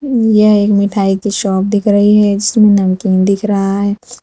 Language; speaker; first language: Hindi; non-native, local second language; Gujarati